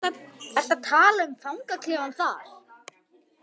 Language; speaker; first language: Icelandic; native; Icelandic